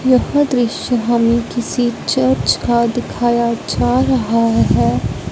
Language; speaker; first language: Hindi; non-native, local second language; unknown